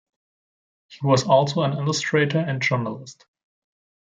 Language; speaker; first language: English; non-native, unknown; German